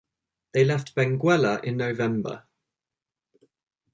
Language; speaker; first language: English; native; English